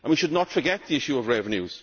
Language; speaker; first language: English; native; English